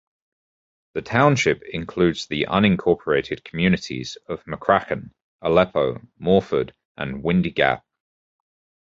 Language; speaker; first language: English; native; English